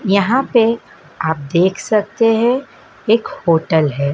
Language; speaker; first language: Hindi; native; Hindi